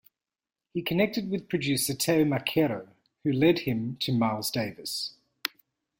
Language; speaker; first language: English; native; English